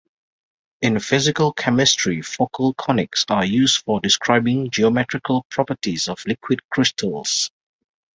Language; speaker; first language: English; non-native, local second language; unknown